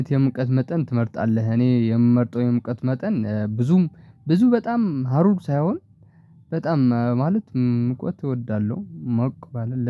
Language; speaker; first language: Amharic; non-native, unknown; Tigrinya